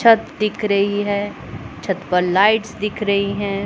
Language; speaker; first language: Hindi; non-native, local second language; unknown